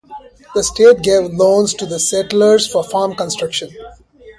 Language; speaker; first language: English; non-native, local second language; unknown